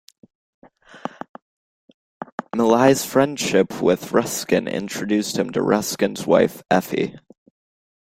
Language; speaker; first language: English; native; English